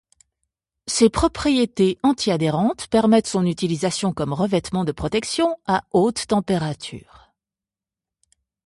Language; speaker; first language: French; native; French